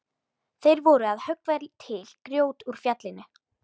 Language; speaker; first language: Icelandic; native; Icelandic